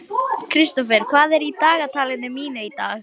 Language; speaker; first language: Icelandic; non-native, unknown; Lithuanian